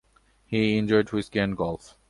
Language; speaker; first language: English; non-native, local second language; Bangla